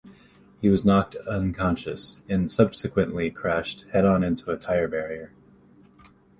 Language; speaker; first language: English; native; English